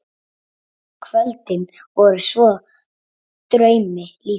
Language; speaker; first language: Icelandic; native; Icelandic